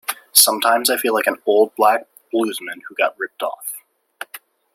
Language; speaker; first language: English; native; English